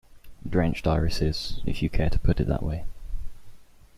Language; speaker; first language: English; native; English